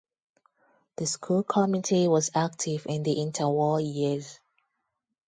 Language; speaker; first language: English; non-native, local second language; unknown